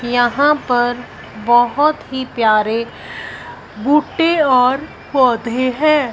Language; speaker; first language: Hindi; non-native, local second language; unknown